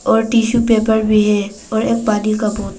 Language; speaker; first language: Hindi; non-native, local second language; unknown